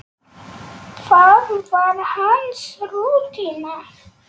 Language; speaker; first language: Icelandic; non-native, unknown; Polish